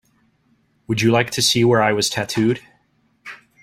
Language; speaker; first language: English; native; English